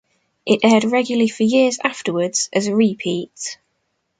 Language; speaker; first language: English; native; English